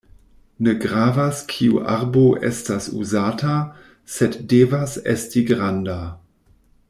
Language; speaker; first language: Esperanto; non-native, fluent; German